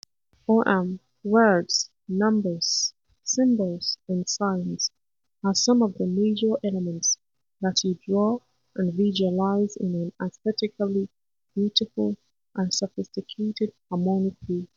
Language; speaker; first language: English; non-native, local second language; Hausa